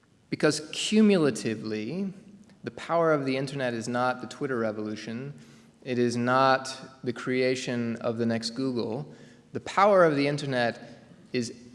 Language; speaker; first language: English; native; English